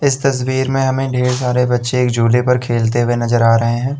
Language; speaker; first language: Hindi; native; Hindi